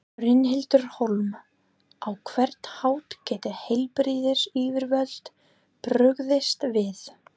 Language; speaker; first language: Icelandic; non-native, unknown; English